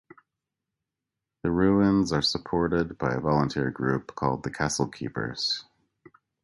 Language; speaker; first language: English; native; English